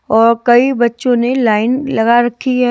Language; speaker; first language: Hindi; native; Hindi